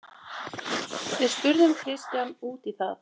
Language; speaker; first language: Icelandic; native; Icelandic